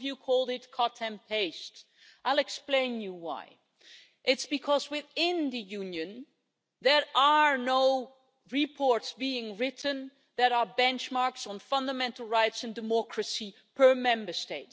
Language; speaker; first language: English; non-native, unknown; Dutch